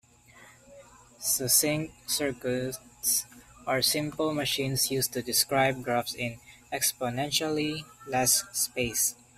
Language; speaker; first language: English; non-native, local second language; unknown